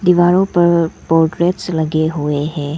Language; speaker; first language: Hindi; non-native, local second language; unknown